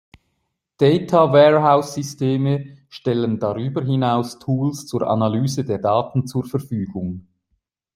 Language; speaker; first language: German; native; German